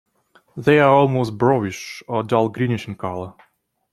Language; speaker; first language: English; non-native, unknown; Russian